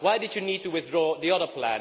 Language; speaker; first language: English; non-native, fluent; Dutch